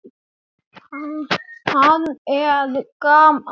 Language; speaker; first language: Icelandic; native; Icelandic